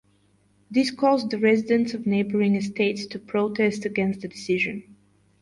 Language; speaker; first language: English; non-native, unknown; Bulgarian